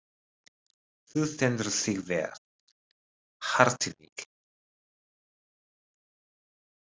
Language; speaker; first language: Icelandic; non-native, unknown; Japanese